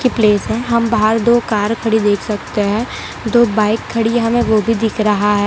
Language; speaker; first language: Hindi; non-native, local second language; Gujarati